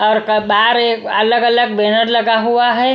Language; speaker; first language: Hindi; non-native, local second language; Punjabi